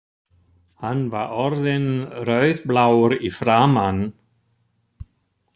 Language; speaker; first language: Icelandic; non-native, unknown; German